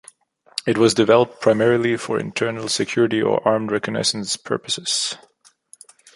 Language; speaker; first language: English; non-native, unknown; German